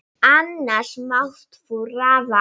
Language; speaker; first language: Icelandic; non-native, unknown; Polish